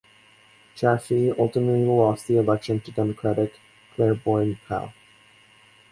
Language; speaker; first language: English; native; English